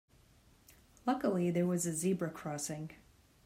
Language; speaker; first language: English; native; English